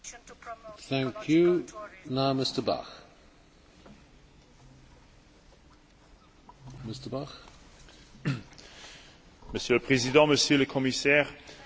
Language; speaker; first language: French; non-native, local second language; Luxembourgish